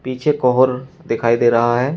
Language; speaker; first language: Hindi; native; Hindi